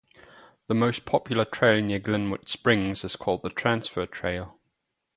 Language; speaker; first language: English; non-native, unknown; German